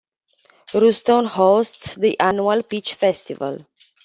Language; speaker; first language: English; non-native, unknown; Romanian